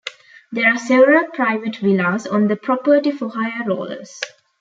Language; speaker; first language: English; non-native, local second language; Tamil